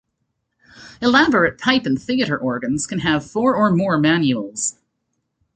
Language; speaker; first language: English; native; English